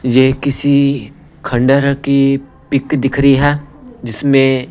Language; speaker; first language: Hindi; non-native, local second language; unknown